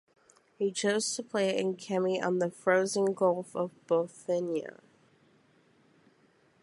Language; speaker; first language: English; native; English